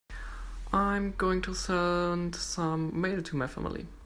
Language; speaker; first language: English; non-native, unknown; German